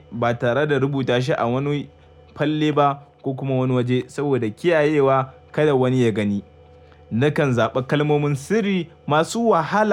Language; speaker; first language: Hausa; native; Hausa